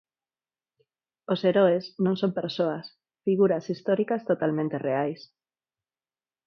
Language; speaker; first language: Galician; non-native, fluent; Spanish